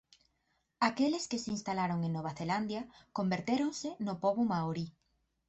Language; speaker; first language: Galician; native; Galician